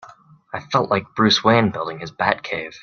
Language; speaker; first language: English; native; English